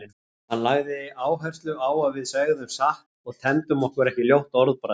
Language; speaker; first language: Icelandic; native; Icelandic